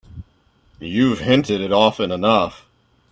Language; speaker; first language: English; native; English